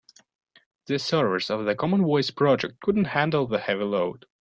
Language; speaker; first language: English; non-native, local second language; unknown